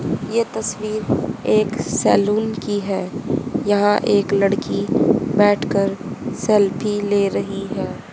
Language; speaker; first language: Hindi; native; Hindi